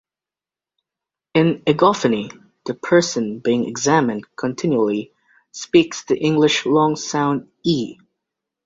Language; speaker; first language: English; native; English